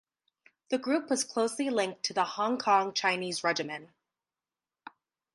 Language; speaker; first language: English; native; English